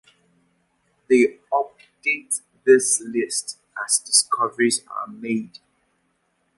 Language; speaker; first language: English; native; English